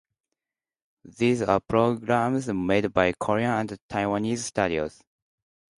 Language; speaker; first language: English; non-native, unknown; Japanese